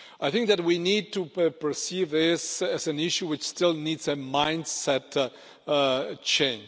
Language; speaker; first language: English; non-native, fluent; Czech